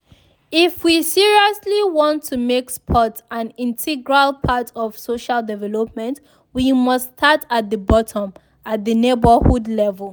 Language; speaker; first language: English; non-native, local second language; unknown